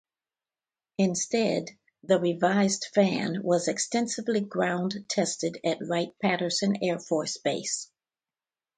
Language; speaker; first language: English; native; English